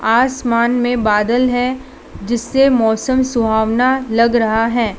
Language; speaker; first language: Hindi; non-native, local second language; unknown